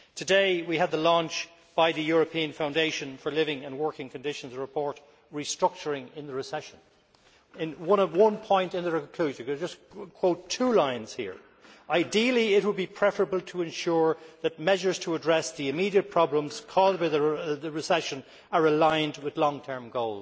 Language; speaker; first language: English; native; English